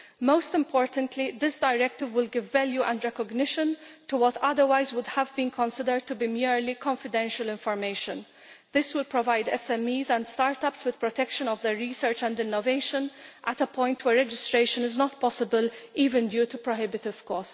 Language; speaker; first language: English; non-native, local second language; Maltese